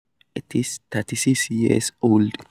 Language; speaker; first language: English; non-native, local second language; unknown